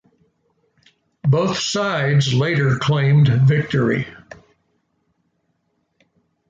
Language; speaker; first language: English; native; English